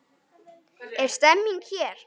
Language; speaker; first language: Icelandic; native; Icelandic